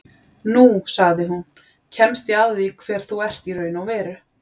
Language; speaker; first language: Icelandic; native; Icelandic